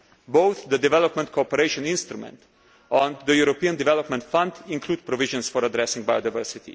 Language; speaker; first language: English; non-native, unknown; Slovenian